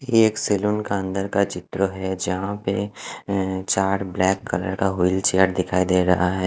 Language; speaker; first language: Hindi; non-native, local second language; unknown